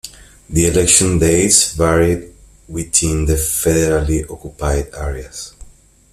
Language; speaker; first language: English; non-native, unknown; Spanish